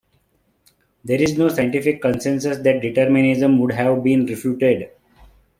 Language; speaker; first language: English; non-native, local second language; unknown